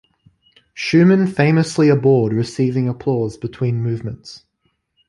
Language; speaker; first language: English; native; English